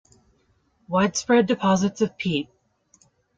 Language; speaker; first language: English; native; English